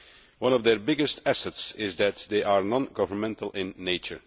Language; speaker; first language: English; non-native, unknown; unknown